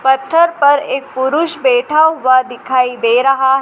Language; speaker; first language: Hindi; native; Hindi